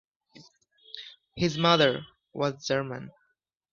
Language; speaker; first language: English; non-native, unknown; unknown